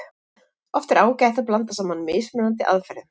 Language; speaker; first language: Icelandic; native; Icelandic